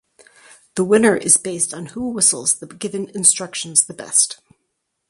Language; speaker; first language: English; native; English